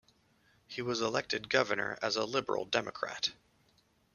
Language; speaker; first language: English; native; English